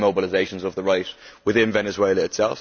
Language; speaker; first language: English; native; English